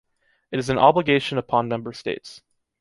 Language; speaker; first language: English; native; English